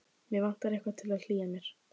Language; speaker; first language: Icelandic; native; Icelandic